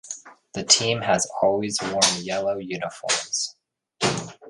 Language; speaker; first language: English; native; English